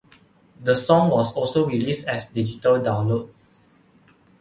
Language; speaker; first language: English; non-native, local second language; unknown